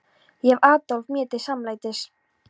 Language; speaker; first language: Icelandic; non-native, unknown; Polish